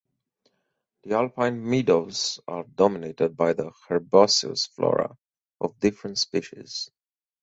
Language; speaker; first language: English; native; English